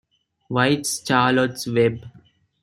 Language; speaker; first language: English; non-native, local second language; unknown